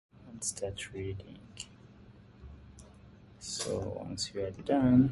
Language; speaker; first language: English; non-native, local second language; Ganda